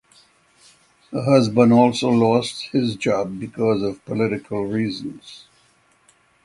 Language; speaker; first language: English; native; English